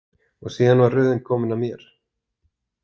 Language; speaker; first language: Icelandic; native; Icelandic